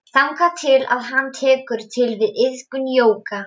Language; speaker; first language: Icelandic; non-native, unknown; Polish